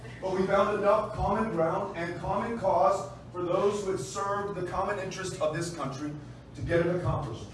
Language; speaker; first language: English; native; English